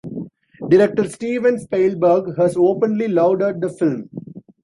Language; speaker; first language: English; non-native, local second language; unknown